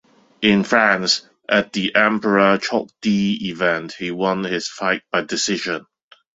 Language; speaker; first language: English; non-native, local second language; Cantonese